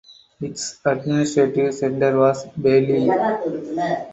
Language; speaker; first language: English; non-native, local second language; Tamil